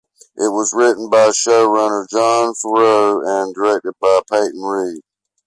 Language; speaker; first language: English; native; English